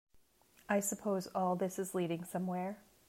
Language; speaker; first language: English; native; English